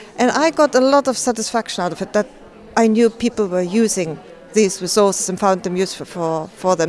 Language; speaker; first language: English; non-native, fluent; German